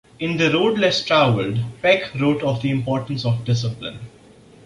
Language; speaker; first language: English; non-native, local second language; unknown